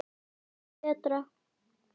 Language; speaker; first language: Icelandic; native; Icelandic